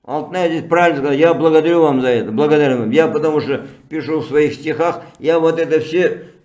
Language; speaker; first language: Russian; non-native, local second language; Kazakh